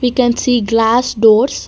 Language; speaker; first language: English; non-native, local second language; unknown